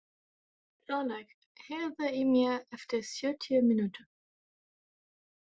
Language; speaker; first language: Icelandic; non-native, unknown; German